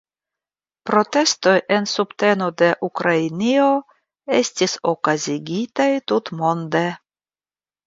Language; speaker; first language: Esperanto; non-native, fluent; Russian